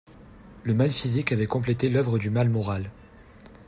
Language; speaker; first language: French; native; French